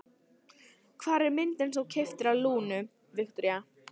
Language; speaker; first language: Icelandic; non-native, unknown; Italian